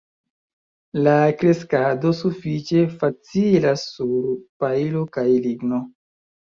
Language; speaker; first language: Esperanto; non-native, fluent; Chinese